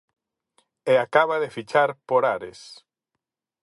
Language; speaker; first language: Galician; native; Galician